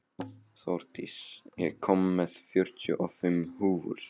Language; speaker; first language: Icelandic; non-native, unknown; Polish